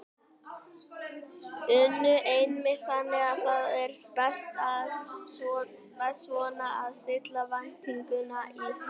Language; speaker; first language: Icelandic; native; Icelandic